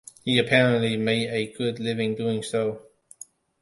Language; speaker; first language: English; non-native, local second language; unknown